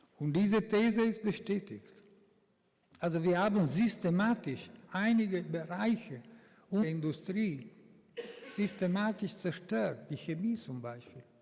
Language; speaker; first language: German; non-native, fluent; Italian